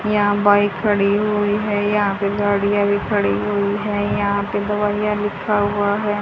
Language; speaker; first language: Hindi; native; Hindi